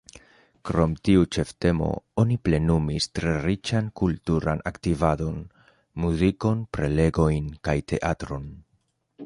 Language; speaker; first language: Esperanto; non-native, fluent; Spanish